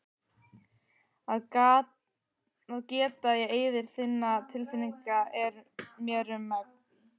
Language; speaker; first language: Icelandic; native; Icelandic